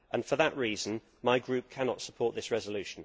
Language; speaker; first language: English; native; English